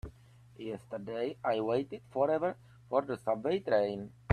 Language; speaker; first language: English; native; English